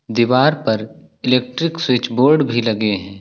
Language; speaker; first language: Hindi; native; Hindi